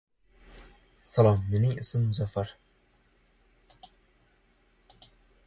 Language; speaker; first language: English; non-native, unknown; Uzbek